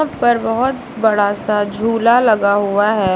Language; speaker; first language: Hindi; native; Hindi